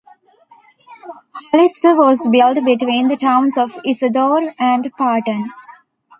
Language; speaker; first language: English; non-native, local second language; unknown